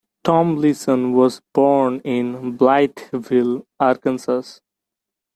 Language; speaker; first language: English; non-native, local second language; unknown